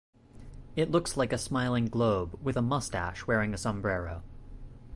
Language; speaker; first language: English; native; English